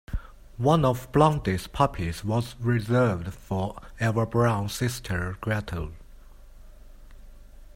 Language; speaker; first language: English; non-native, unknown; Chinese